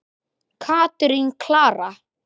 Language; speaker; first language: Icelandic; native; Icelandic